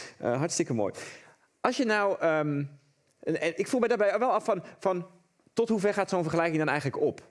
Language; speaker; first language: Dutch; native; Dutch